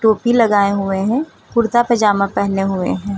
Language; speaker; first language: Hindi; native; Hindi